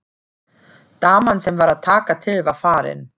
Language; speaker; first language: Icelandic; non-native, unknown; German